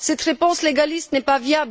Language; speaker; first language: French; non-native, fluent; Bulgarian